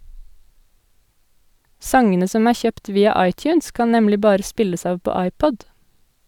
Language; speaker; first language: Norwegian; native; Norwegian